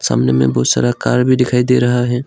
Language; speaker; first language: Hindi; non-native, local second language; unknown